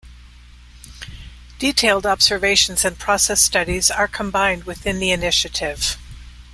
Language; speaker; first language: English; native; English